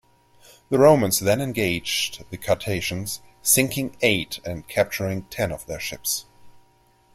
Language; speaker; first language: English; non-native, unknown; German